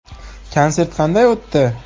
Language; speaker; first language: Uzbek; native; Uzbek